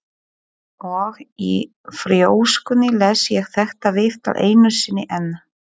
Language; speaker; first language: Icelandic; non-native, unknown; Polish